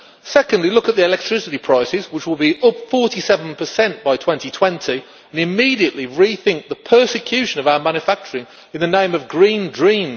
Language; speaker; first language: English; native; English